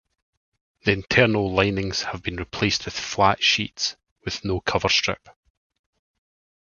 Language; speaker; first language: English; native; English